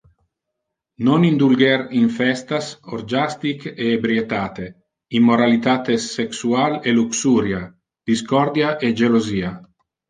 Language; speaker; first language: Interlingua; non-native, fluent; Italian